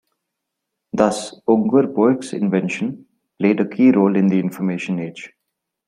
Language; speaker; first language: English; non-native, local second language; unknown